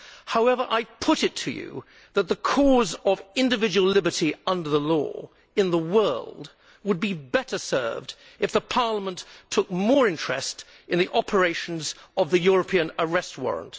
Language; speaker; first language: English; native; English